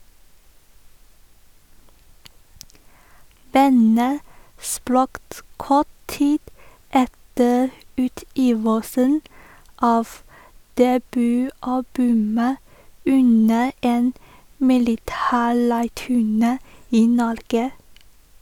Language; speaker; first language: Norwegian; non-native, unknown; Chinese